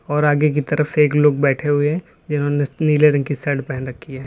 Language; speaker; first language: Hindi; native; Hindi